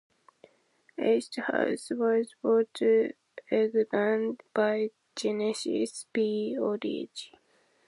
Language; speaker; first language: English; non-native, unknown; Japanese